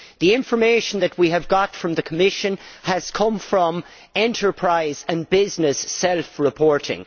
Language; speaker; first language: English; native; English